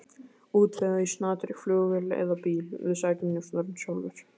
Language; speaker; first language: Icelandic; native; Icelandic